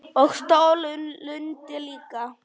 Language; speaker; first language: Icelandic; non-native, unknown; Polish